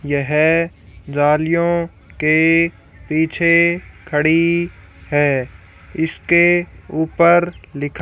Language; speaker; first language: Hindi; native; Hindi